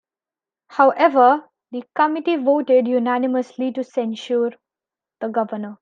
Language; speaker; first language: English; non-native, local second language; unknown